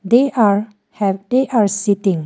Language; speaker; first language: English; non-native, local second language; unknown